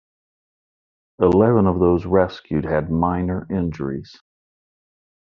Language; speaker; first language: English; native; English